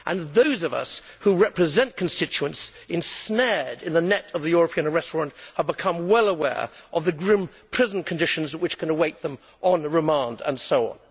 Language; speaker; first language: English; native; English